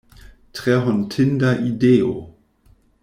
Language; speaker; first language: Esperanto; non-native, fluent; German